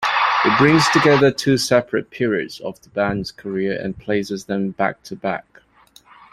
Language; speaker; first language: English; non-native, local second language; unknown